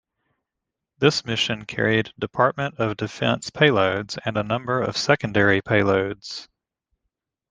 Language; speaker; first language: English; native; English